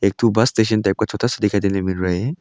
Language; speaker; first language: Hindi; non-native, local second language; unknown